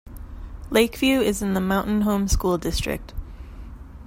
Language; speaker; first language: English; native; English